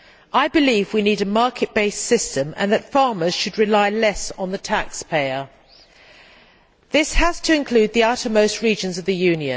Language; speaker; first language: English; native; English